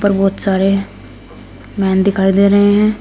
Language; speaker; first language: Hindi; native; Hindi